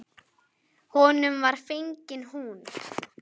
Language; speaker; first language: Icelandic; native; Icelandic